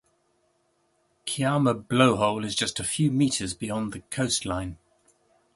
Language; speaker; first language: English; native; English